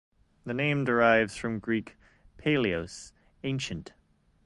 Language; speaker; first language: English; native; English